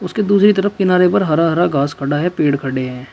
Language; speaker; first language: Hindi; native; Hindi